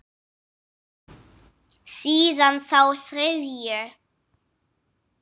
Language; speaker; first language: Icelandic; non-native, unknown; English